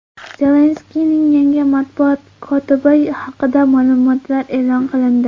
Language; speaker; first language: Uzbek; non-native, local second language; Kara-Kalpak